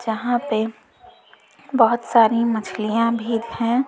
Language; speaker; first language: Hindi; native; Hindi